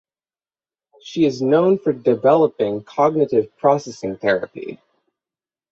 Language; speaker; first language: English; native; English